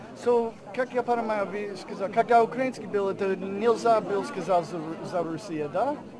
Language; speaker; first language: Russian; non-native, learner; English